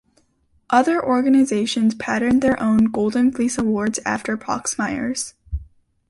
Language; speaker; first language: English; native; English